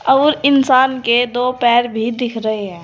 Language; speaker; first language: Hindi; native; Hindi